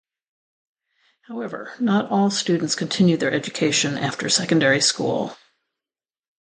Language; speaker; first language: English; native; English